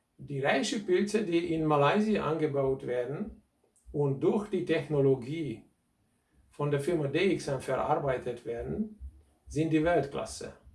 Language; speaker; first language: German; non-native, fluent; Hungarian